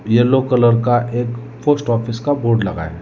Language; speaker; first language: Hindi; non-native, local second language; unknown